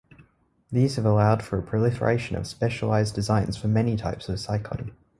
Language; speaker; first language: English; native; English